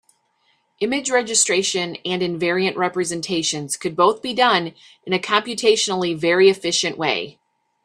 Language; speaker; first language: English; native; English